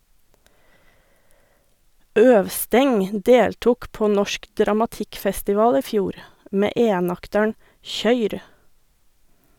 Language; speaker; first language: Norwegian; native; Norwegian